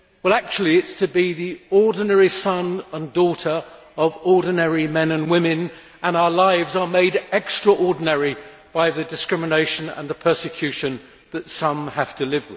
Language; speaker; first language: English; native; English